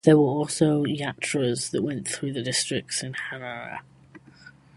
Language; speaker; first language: English; native; English